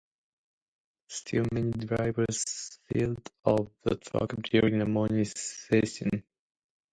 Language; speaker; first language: English; non-native, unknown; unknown